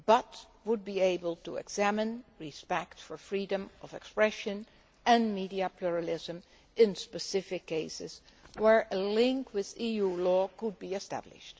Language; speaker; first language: English; non-native, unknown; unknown